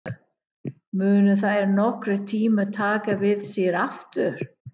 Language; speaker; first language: Icelandic; non-native, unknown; English